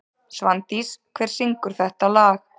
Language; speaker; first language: Icelandic; native; Icelandic